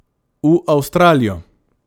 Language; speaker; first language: Slovenian; non-native, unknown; Macedonian